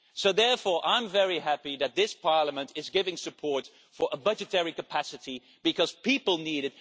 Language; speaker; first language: English; non-native, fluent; Dutch